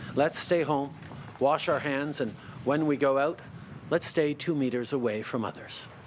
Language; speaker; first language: English; early bilingual, other home language; French